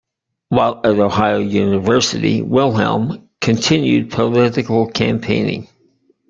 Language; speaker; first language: English; native; English